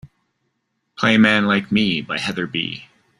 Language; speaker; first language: English; native; English